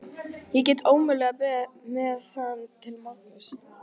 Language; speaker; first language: Icelandic; native; Icelandic